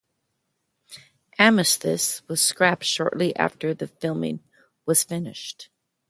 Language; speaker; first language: English; native; English